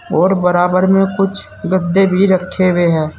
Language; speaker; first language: Hindi; native; Hindi